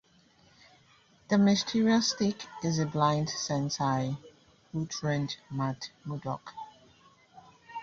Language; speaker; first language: English; native; English